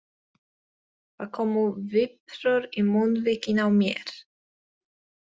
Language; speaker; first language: Icelandic; non-native, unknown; Polish